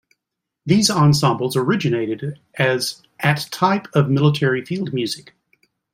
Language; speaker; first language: English; native; English